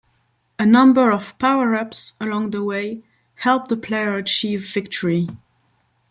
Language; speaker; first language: English; non-native, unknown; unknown